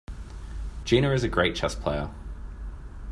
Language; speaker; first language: English; native; English